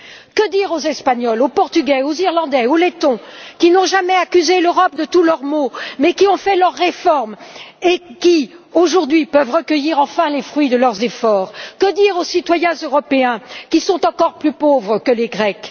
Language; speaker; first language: French; native; French